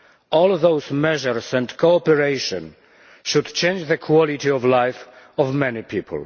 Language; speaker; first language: English; non-native, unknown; Polish